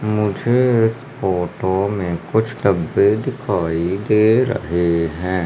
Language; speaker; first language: Hindi; native; Hindi